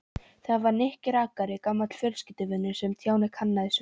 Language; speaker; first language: Icelandic; non-native, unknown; Polish